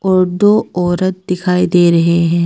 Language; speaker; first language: Hindi; non-native, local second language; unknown